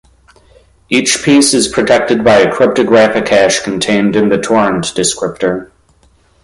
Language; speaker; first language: English; native; English